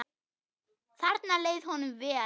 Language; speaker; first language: Icelandic; non-native, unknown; German